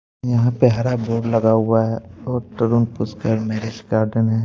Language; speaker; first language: Hindi; native; Hindi